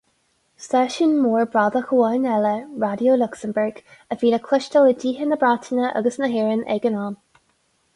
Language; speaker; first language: Irish; non-native, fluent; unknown